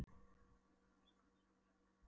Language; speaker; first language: Icelandic; non-native, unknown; Polish